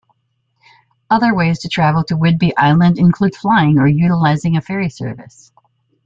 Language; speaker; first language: English; native; English